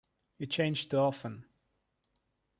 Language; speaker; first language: English; non-native, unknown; Russian